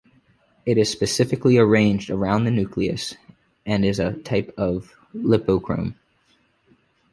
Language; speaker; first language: English; native; English